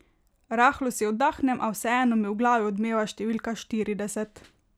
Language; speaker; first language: Slovenian; native; Slovenian